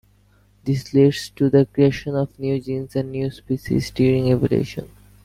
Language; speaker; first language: English; non-native, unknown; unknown